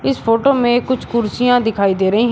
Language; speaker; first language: Hindi; native; Hindi